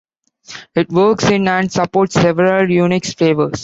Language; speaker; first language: English; non-native, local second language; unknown